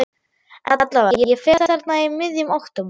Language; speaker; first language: Icelandic; non-native, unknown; German